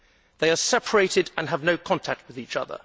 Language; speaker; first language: English; native; English